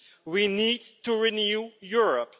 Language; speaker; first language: English; non-native, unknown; Dutch